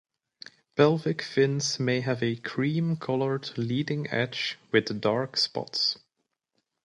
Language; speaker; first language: English; native; English